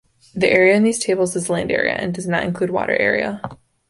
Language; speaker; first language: English; native; English